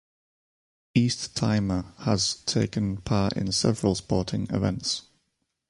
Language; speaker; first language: English; native; English